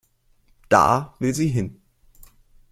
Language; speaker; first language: German; native; German